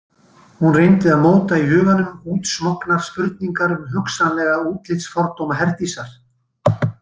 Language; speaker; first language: Icelandic; native; Icelandic